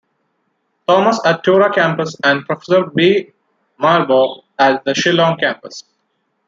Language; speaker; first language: English; non-native, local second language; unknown